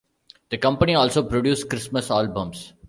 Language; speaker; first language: English; non-native, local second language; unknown